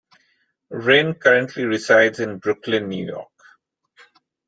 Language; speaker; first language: English; non-native, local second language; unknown